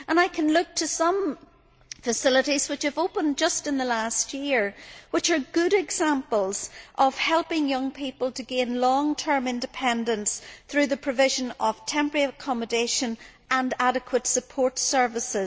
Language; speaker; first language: English; native; English